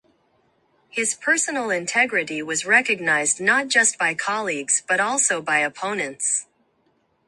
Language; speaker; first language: English; non-native, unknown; Japanese